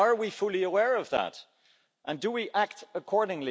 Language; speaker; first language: English; non-native, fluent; Dutch